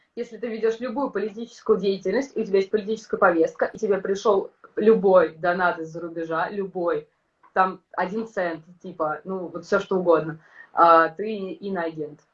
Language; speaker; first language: Russian; native; Russian